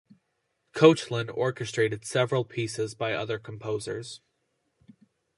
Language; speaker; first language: English; native; English